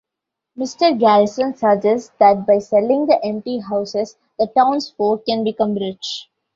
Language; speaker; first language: English; non-native, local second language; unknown